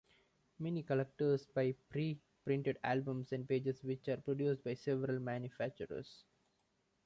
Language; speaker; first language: English; non-native, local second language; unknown